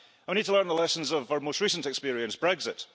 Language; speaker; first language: English; early bilingual, heritage; English